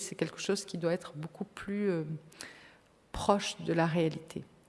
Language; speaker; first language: French; native; French